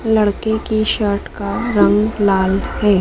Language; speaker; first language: Hindi; native; Hindi